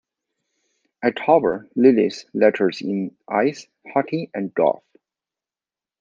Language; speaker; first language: English; non-native, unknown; Chinese